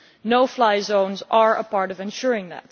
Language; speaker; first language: English; non-native, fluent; Dutch